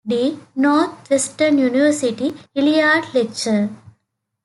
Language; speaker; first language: English; native; English